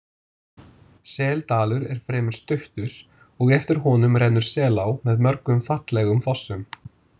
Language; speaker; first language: Icelandic; non-native, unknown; English